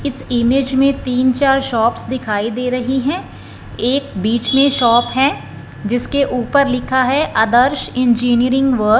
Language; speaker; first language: Hindi; non-native, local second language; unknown